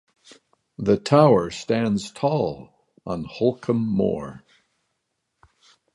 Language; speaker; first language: English; native; English